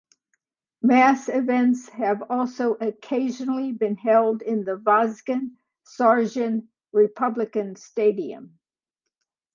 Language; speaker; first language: English; native; English